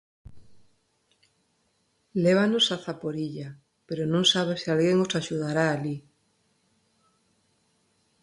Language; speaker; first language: Galician; non-native, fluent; Spanish